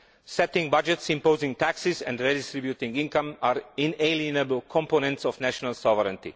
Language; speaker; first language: English; non-native, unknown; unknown